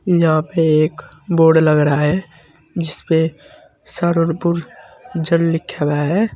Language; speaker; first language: Hindi; native; Hindi